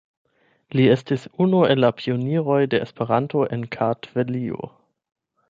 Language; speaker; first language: Esperanto; non-native, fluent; German